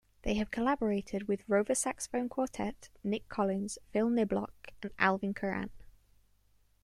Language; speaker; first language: English; native; English